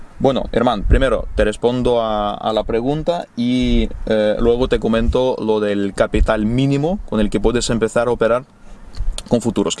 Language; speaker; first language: Spanish; non-native, fluent; Ukrainian